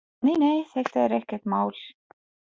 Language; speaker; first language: Icelandic; non-native, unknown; Polish